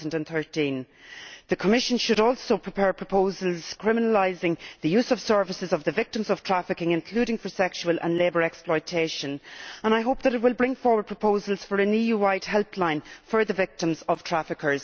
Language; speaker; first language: English; native; English